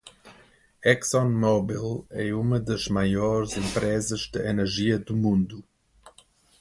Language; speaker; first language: Portuguese; non-native, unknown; English